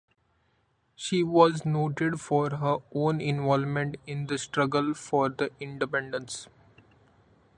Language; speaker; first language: English; non-native, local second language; Marathi